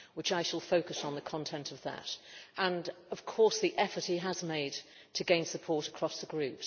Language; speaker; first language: English; native; English